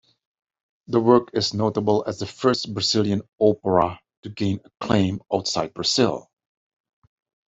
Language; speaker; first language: English; non-native, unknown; Dutch